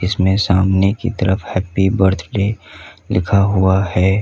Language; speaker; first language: Hindi; native; Hindi